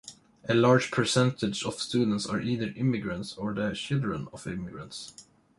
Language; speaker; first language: English; non-native, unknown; Swedish